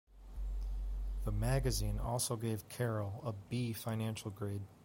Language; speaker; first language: English; native; English